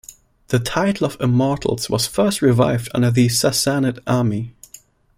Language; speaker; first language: English; non-native, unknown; German